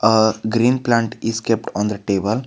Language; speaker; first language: English; non-native, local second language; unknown